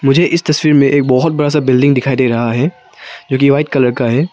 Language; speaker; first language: Hindi; non-native, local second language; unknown